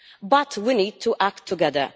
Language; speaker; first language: English; non-native, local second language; Maltese